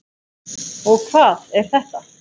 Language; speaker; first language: Icelandic; native; Icelandic